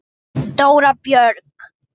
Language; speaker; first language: Icelandic; non-native, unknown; English